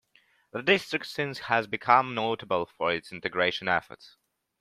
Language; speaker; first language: English; non-native, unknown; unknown